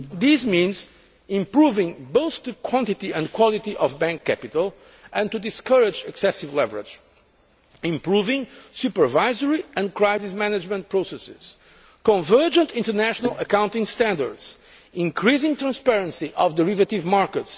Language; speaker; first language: English; non-native, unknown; Portuguese